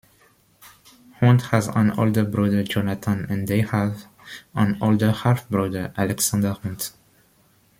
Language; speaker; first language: English; non-native, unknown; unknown